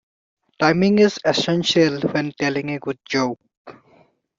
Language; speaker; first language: English; non-native, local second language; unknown